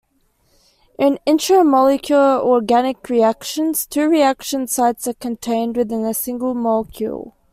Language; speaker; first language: English; native; English